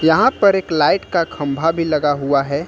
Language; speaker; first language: Hindi; native; Hindi